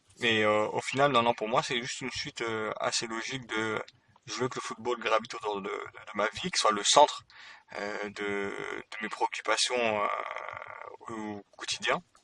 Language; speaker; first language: French; early bilingual, other home language; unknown